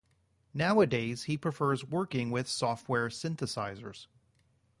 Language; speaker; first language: English; native; English